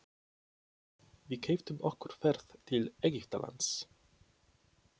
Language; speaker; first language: Icelandic; non-native, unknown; Polish